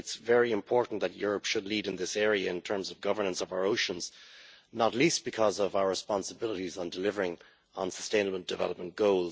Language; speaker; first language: English; native; English